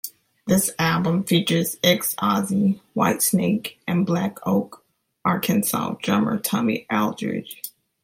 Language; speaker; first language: English; native; English